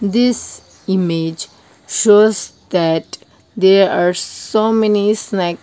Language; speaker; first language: English; non-native, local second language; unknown